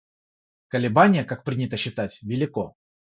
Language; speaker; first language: Russian; non-native, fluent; Georgian